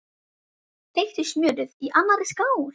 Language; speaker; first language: Icelandic; native; Icelandic